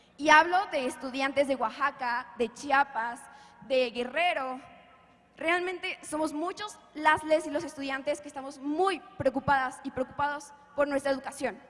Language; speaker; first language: Spanish; native; Spanish